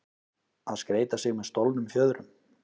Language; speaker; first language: Icelandic; native; Icelandic